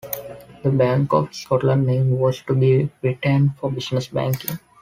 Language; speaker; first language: English; non-native, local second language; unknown